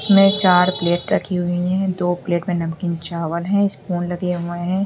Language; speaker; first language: Hindi; native; Hindi